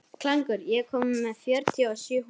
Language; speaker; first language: Icelandic; native; Icelandic